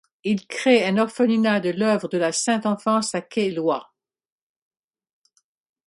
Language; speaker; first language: French; non-native, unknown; English